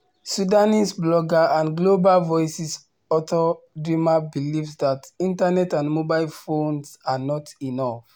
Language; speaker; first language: English; non-native, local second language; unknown